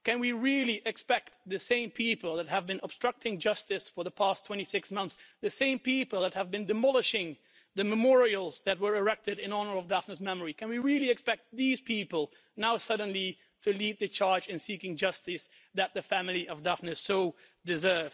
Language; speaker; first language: English; non-native, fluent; Dutch